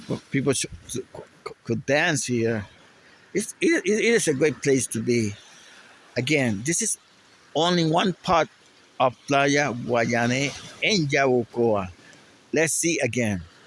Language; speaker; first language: English; non-native, learner; Spanish